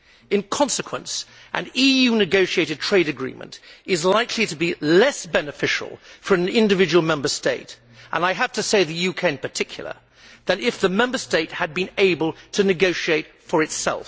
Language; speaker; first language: English; native; English